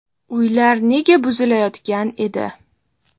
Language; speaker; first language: Uzbek; native; Uzbek